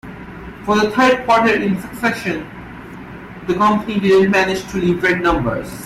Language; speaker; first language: English; non-native, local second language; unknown